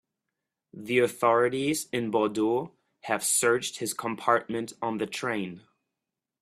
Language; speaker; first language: English; native; English